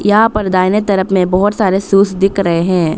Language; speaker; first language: Hindi; non-native, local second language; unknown